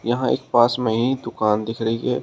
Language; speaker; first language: Hindi; native; Hindi